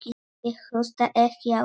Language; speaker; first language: Icelandic; non-native, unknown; Polish